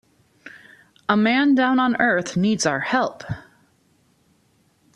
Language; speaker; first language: English; native; English